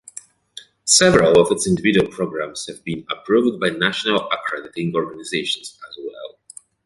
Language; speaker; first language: English; native; English